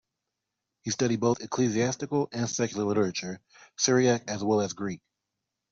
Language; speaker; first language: English; non-native, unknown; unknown